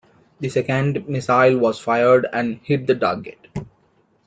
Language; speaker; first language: English; non-native, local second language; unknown